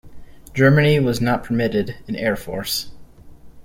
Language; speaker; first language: English; native; English